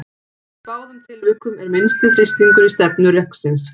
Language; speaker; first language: Icelandic; native; Icelandic